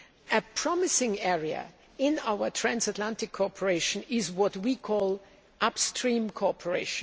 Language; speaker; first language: English; non-native, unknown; German